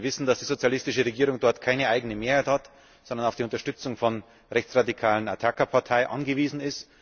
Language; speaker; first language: German; native; German